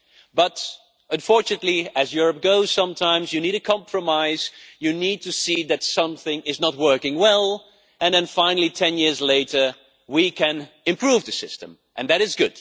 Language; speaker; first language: English; non-native, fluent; Dutch